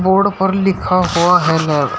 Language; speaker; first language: Hindi; native; Hindi